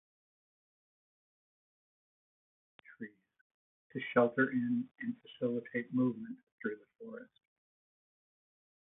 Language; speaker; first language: English; native; English